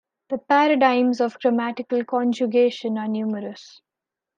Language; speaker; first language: English; non-native, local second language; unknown